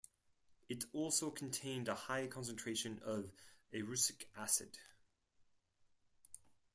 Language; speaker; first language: English; non-native, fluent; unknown